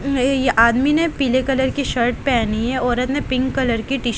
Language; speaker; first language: Hindi; native; Hindi